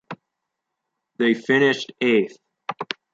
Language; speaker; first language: English; native; English